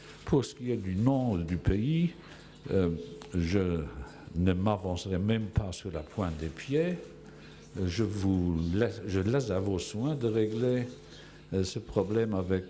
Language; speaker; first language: French; native; French